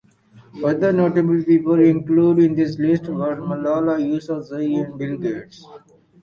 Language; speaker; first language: English; native; English